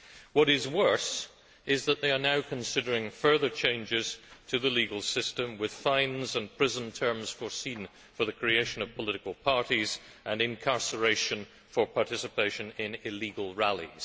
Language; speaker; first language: English; native; English